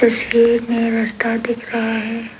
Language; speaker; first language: Hindi; early bilingual, other home language; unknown